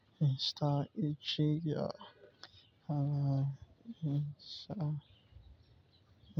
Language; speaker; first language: Hausa; non-native, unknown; Yoruba